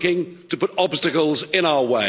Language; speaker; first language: English; native; English